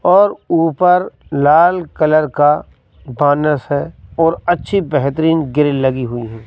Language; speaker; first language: Hindi; native; Hindi